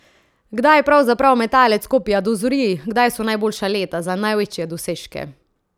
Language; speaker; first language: Slovenian; native; Slovenian